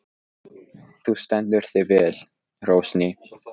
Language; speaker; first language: Icelandic; non-native, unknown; Polish